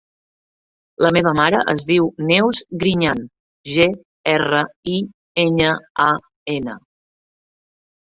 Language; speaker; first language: Catalan; native; Catalan